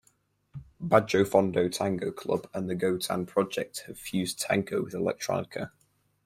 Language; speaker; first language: English; native; English